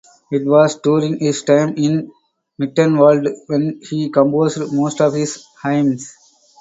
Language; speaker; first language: English; non-native, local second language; Tamil